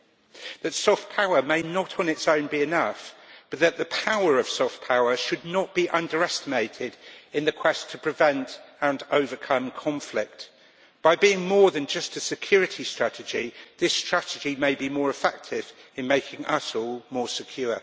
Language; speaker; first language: English; native; English